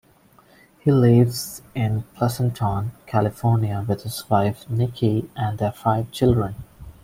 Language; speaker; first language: English; non-native, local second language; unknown